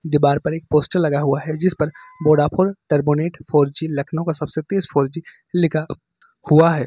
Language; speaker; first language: Hindi; native; Hindi